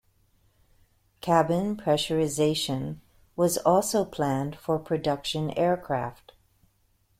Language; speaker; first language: English; native; English